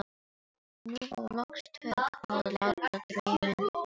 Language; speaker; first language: Icelandic; non-native, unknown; Filipino